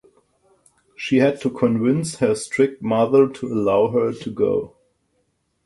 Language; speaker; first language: English; non-native, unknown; German